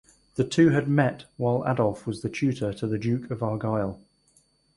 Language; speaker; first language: English; native; English